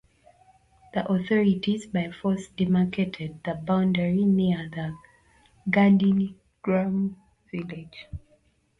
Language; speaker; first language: English; native; English